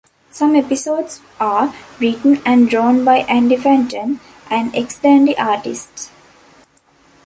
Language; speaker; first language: English; non-native, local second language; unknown